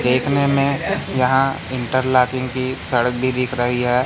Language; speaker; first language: Hindi; native; Hindi